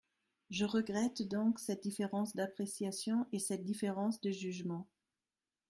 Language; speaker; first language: French; non-native, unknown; German